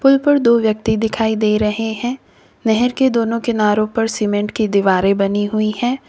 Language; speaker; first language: Hindi; native; Hindi